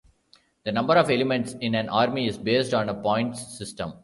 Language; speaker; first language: English; non-native, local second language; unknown